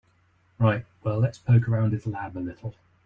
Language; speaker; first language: English; native; English